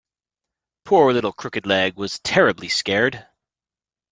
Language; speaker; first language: English; native; English